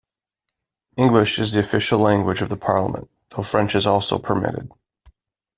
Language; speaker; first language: English; native; English